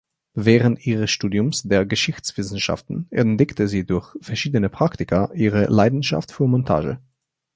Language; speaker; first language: German; non-native, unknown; Slovenian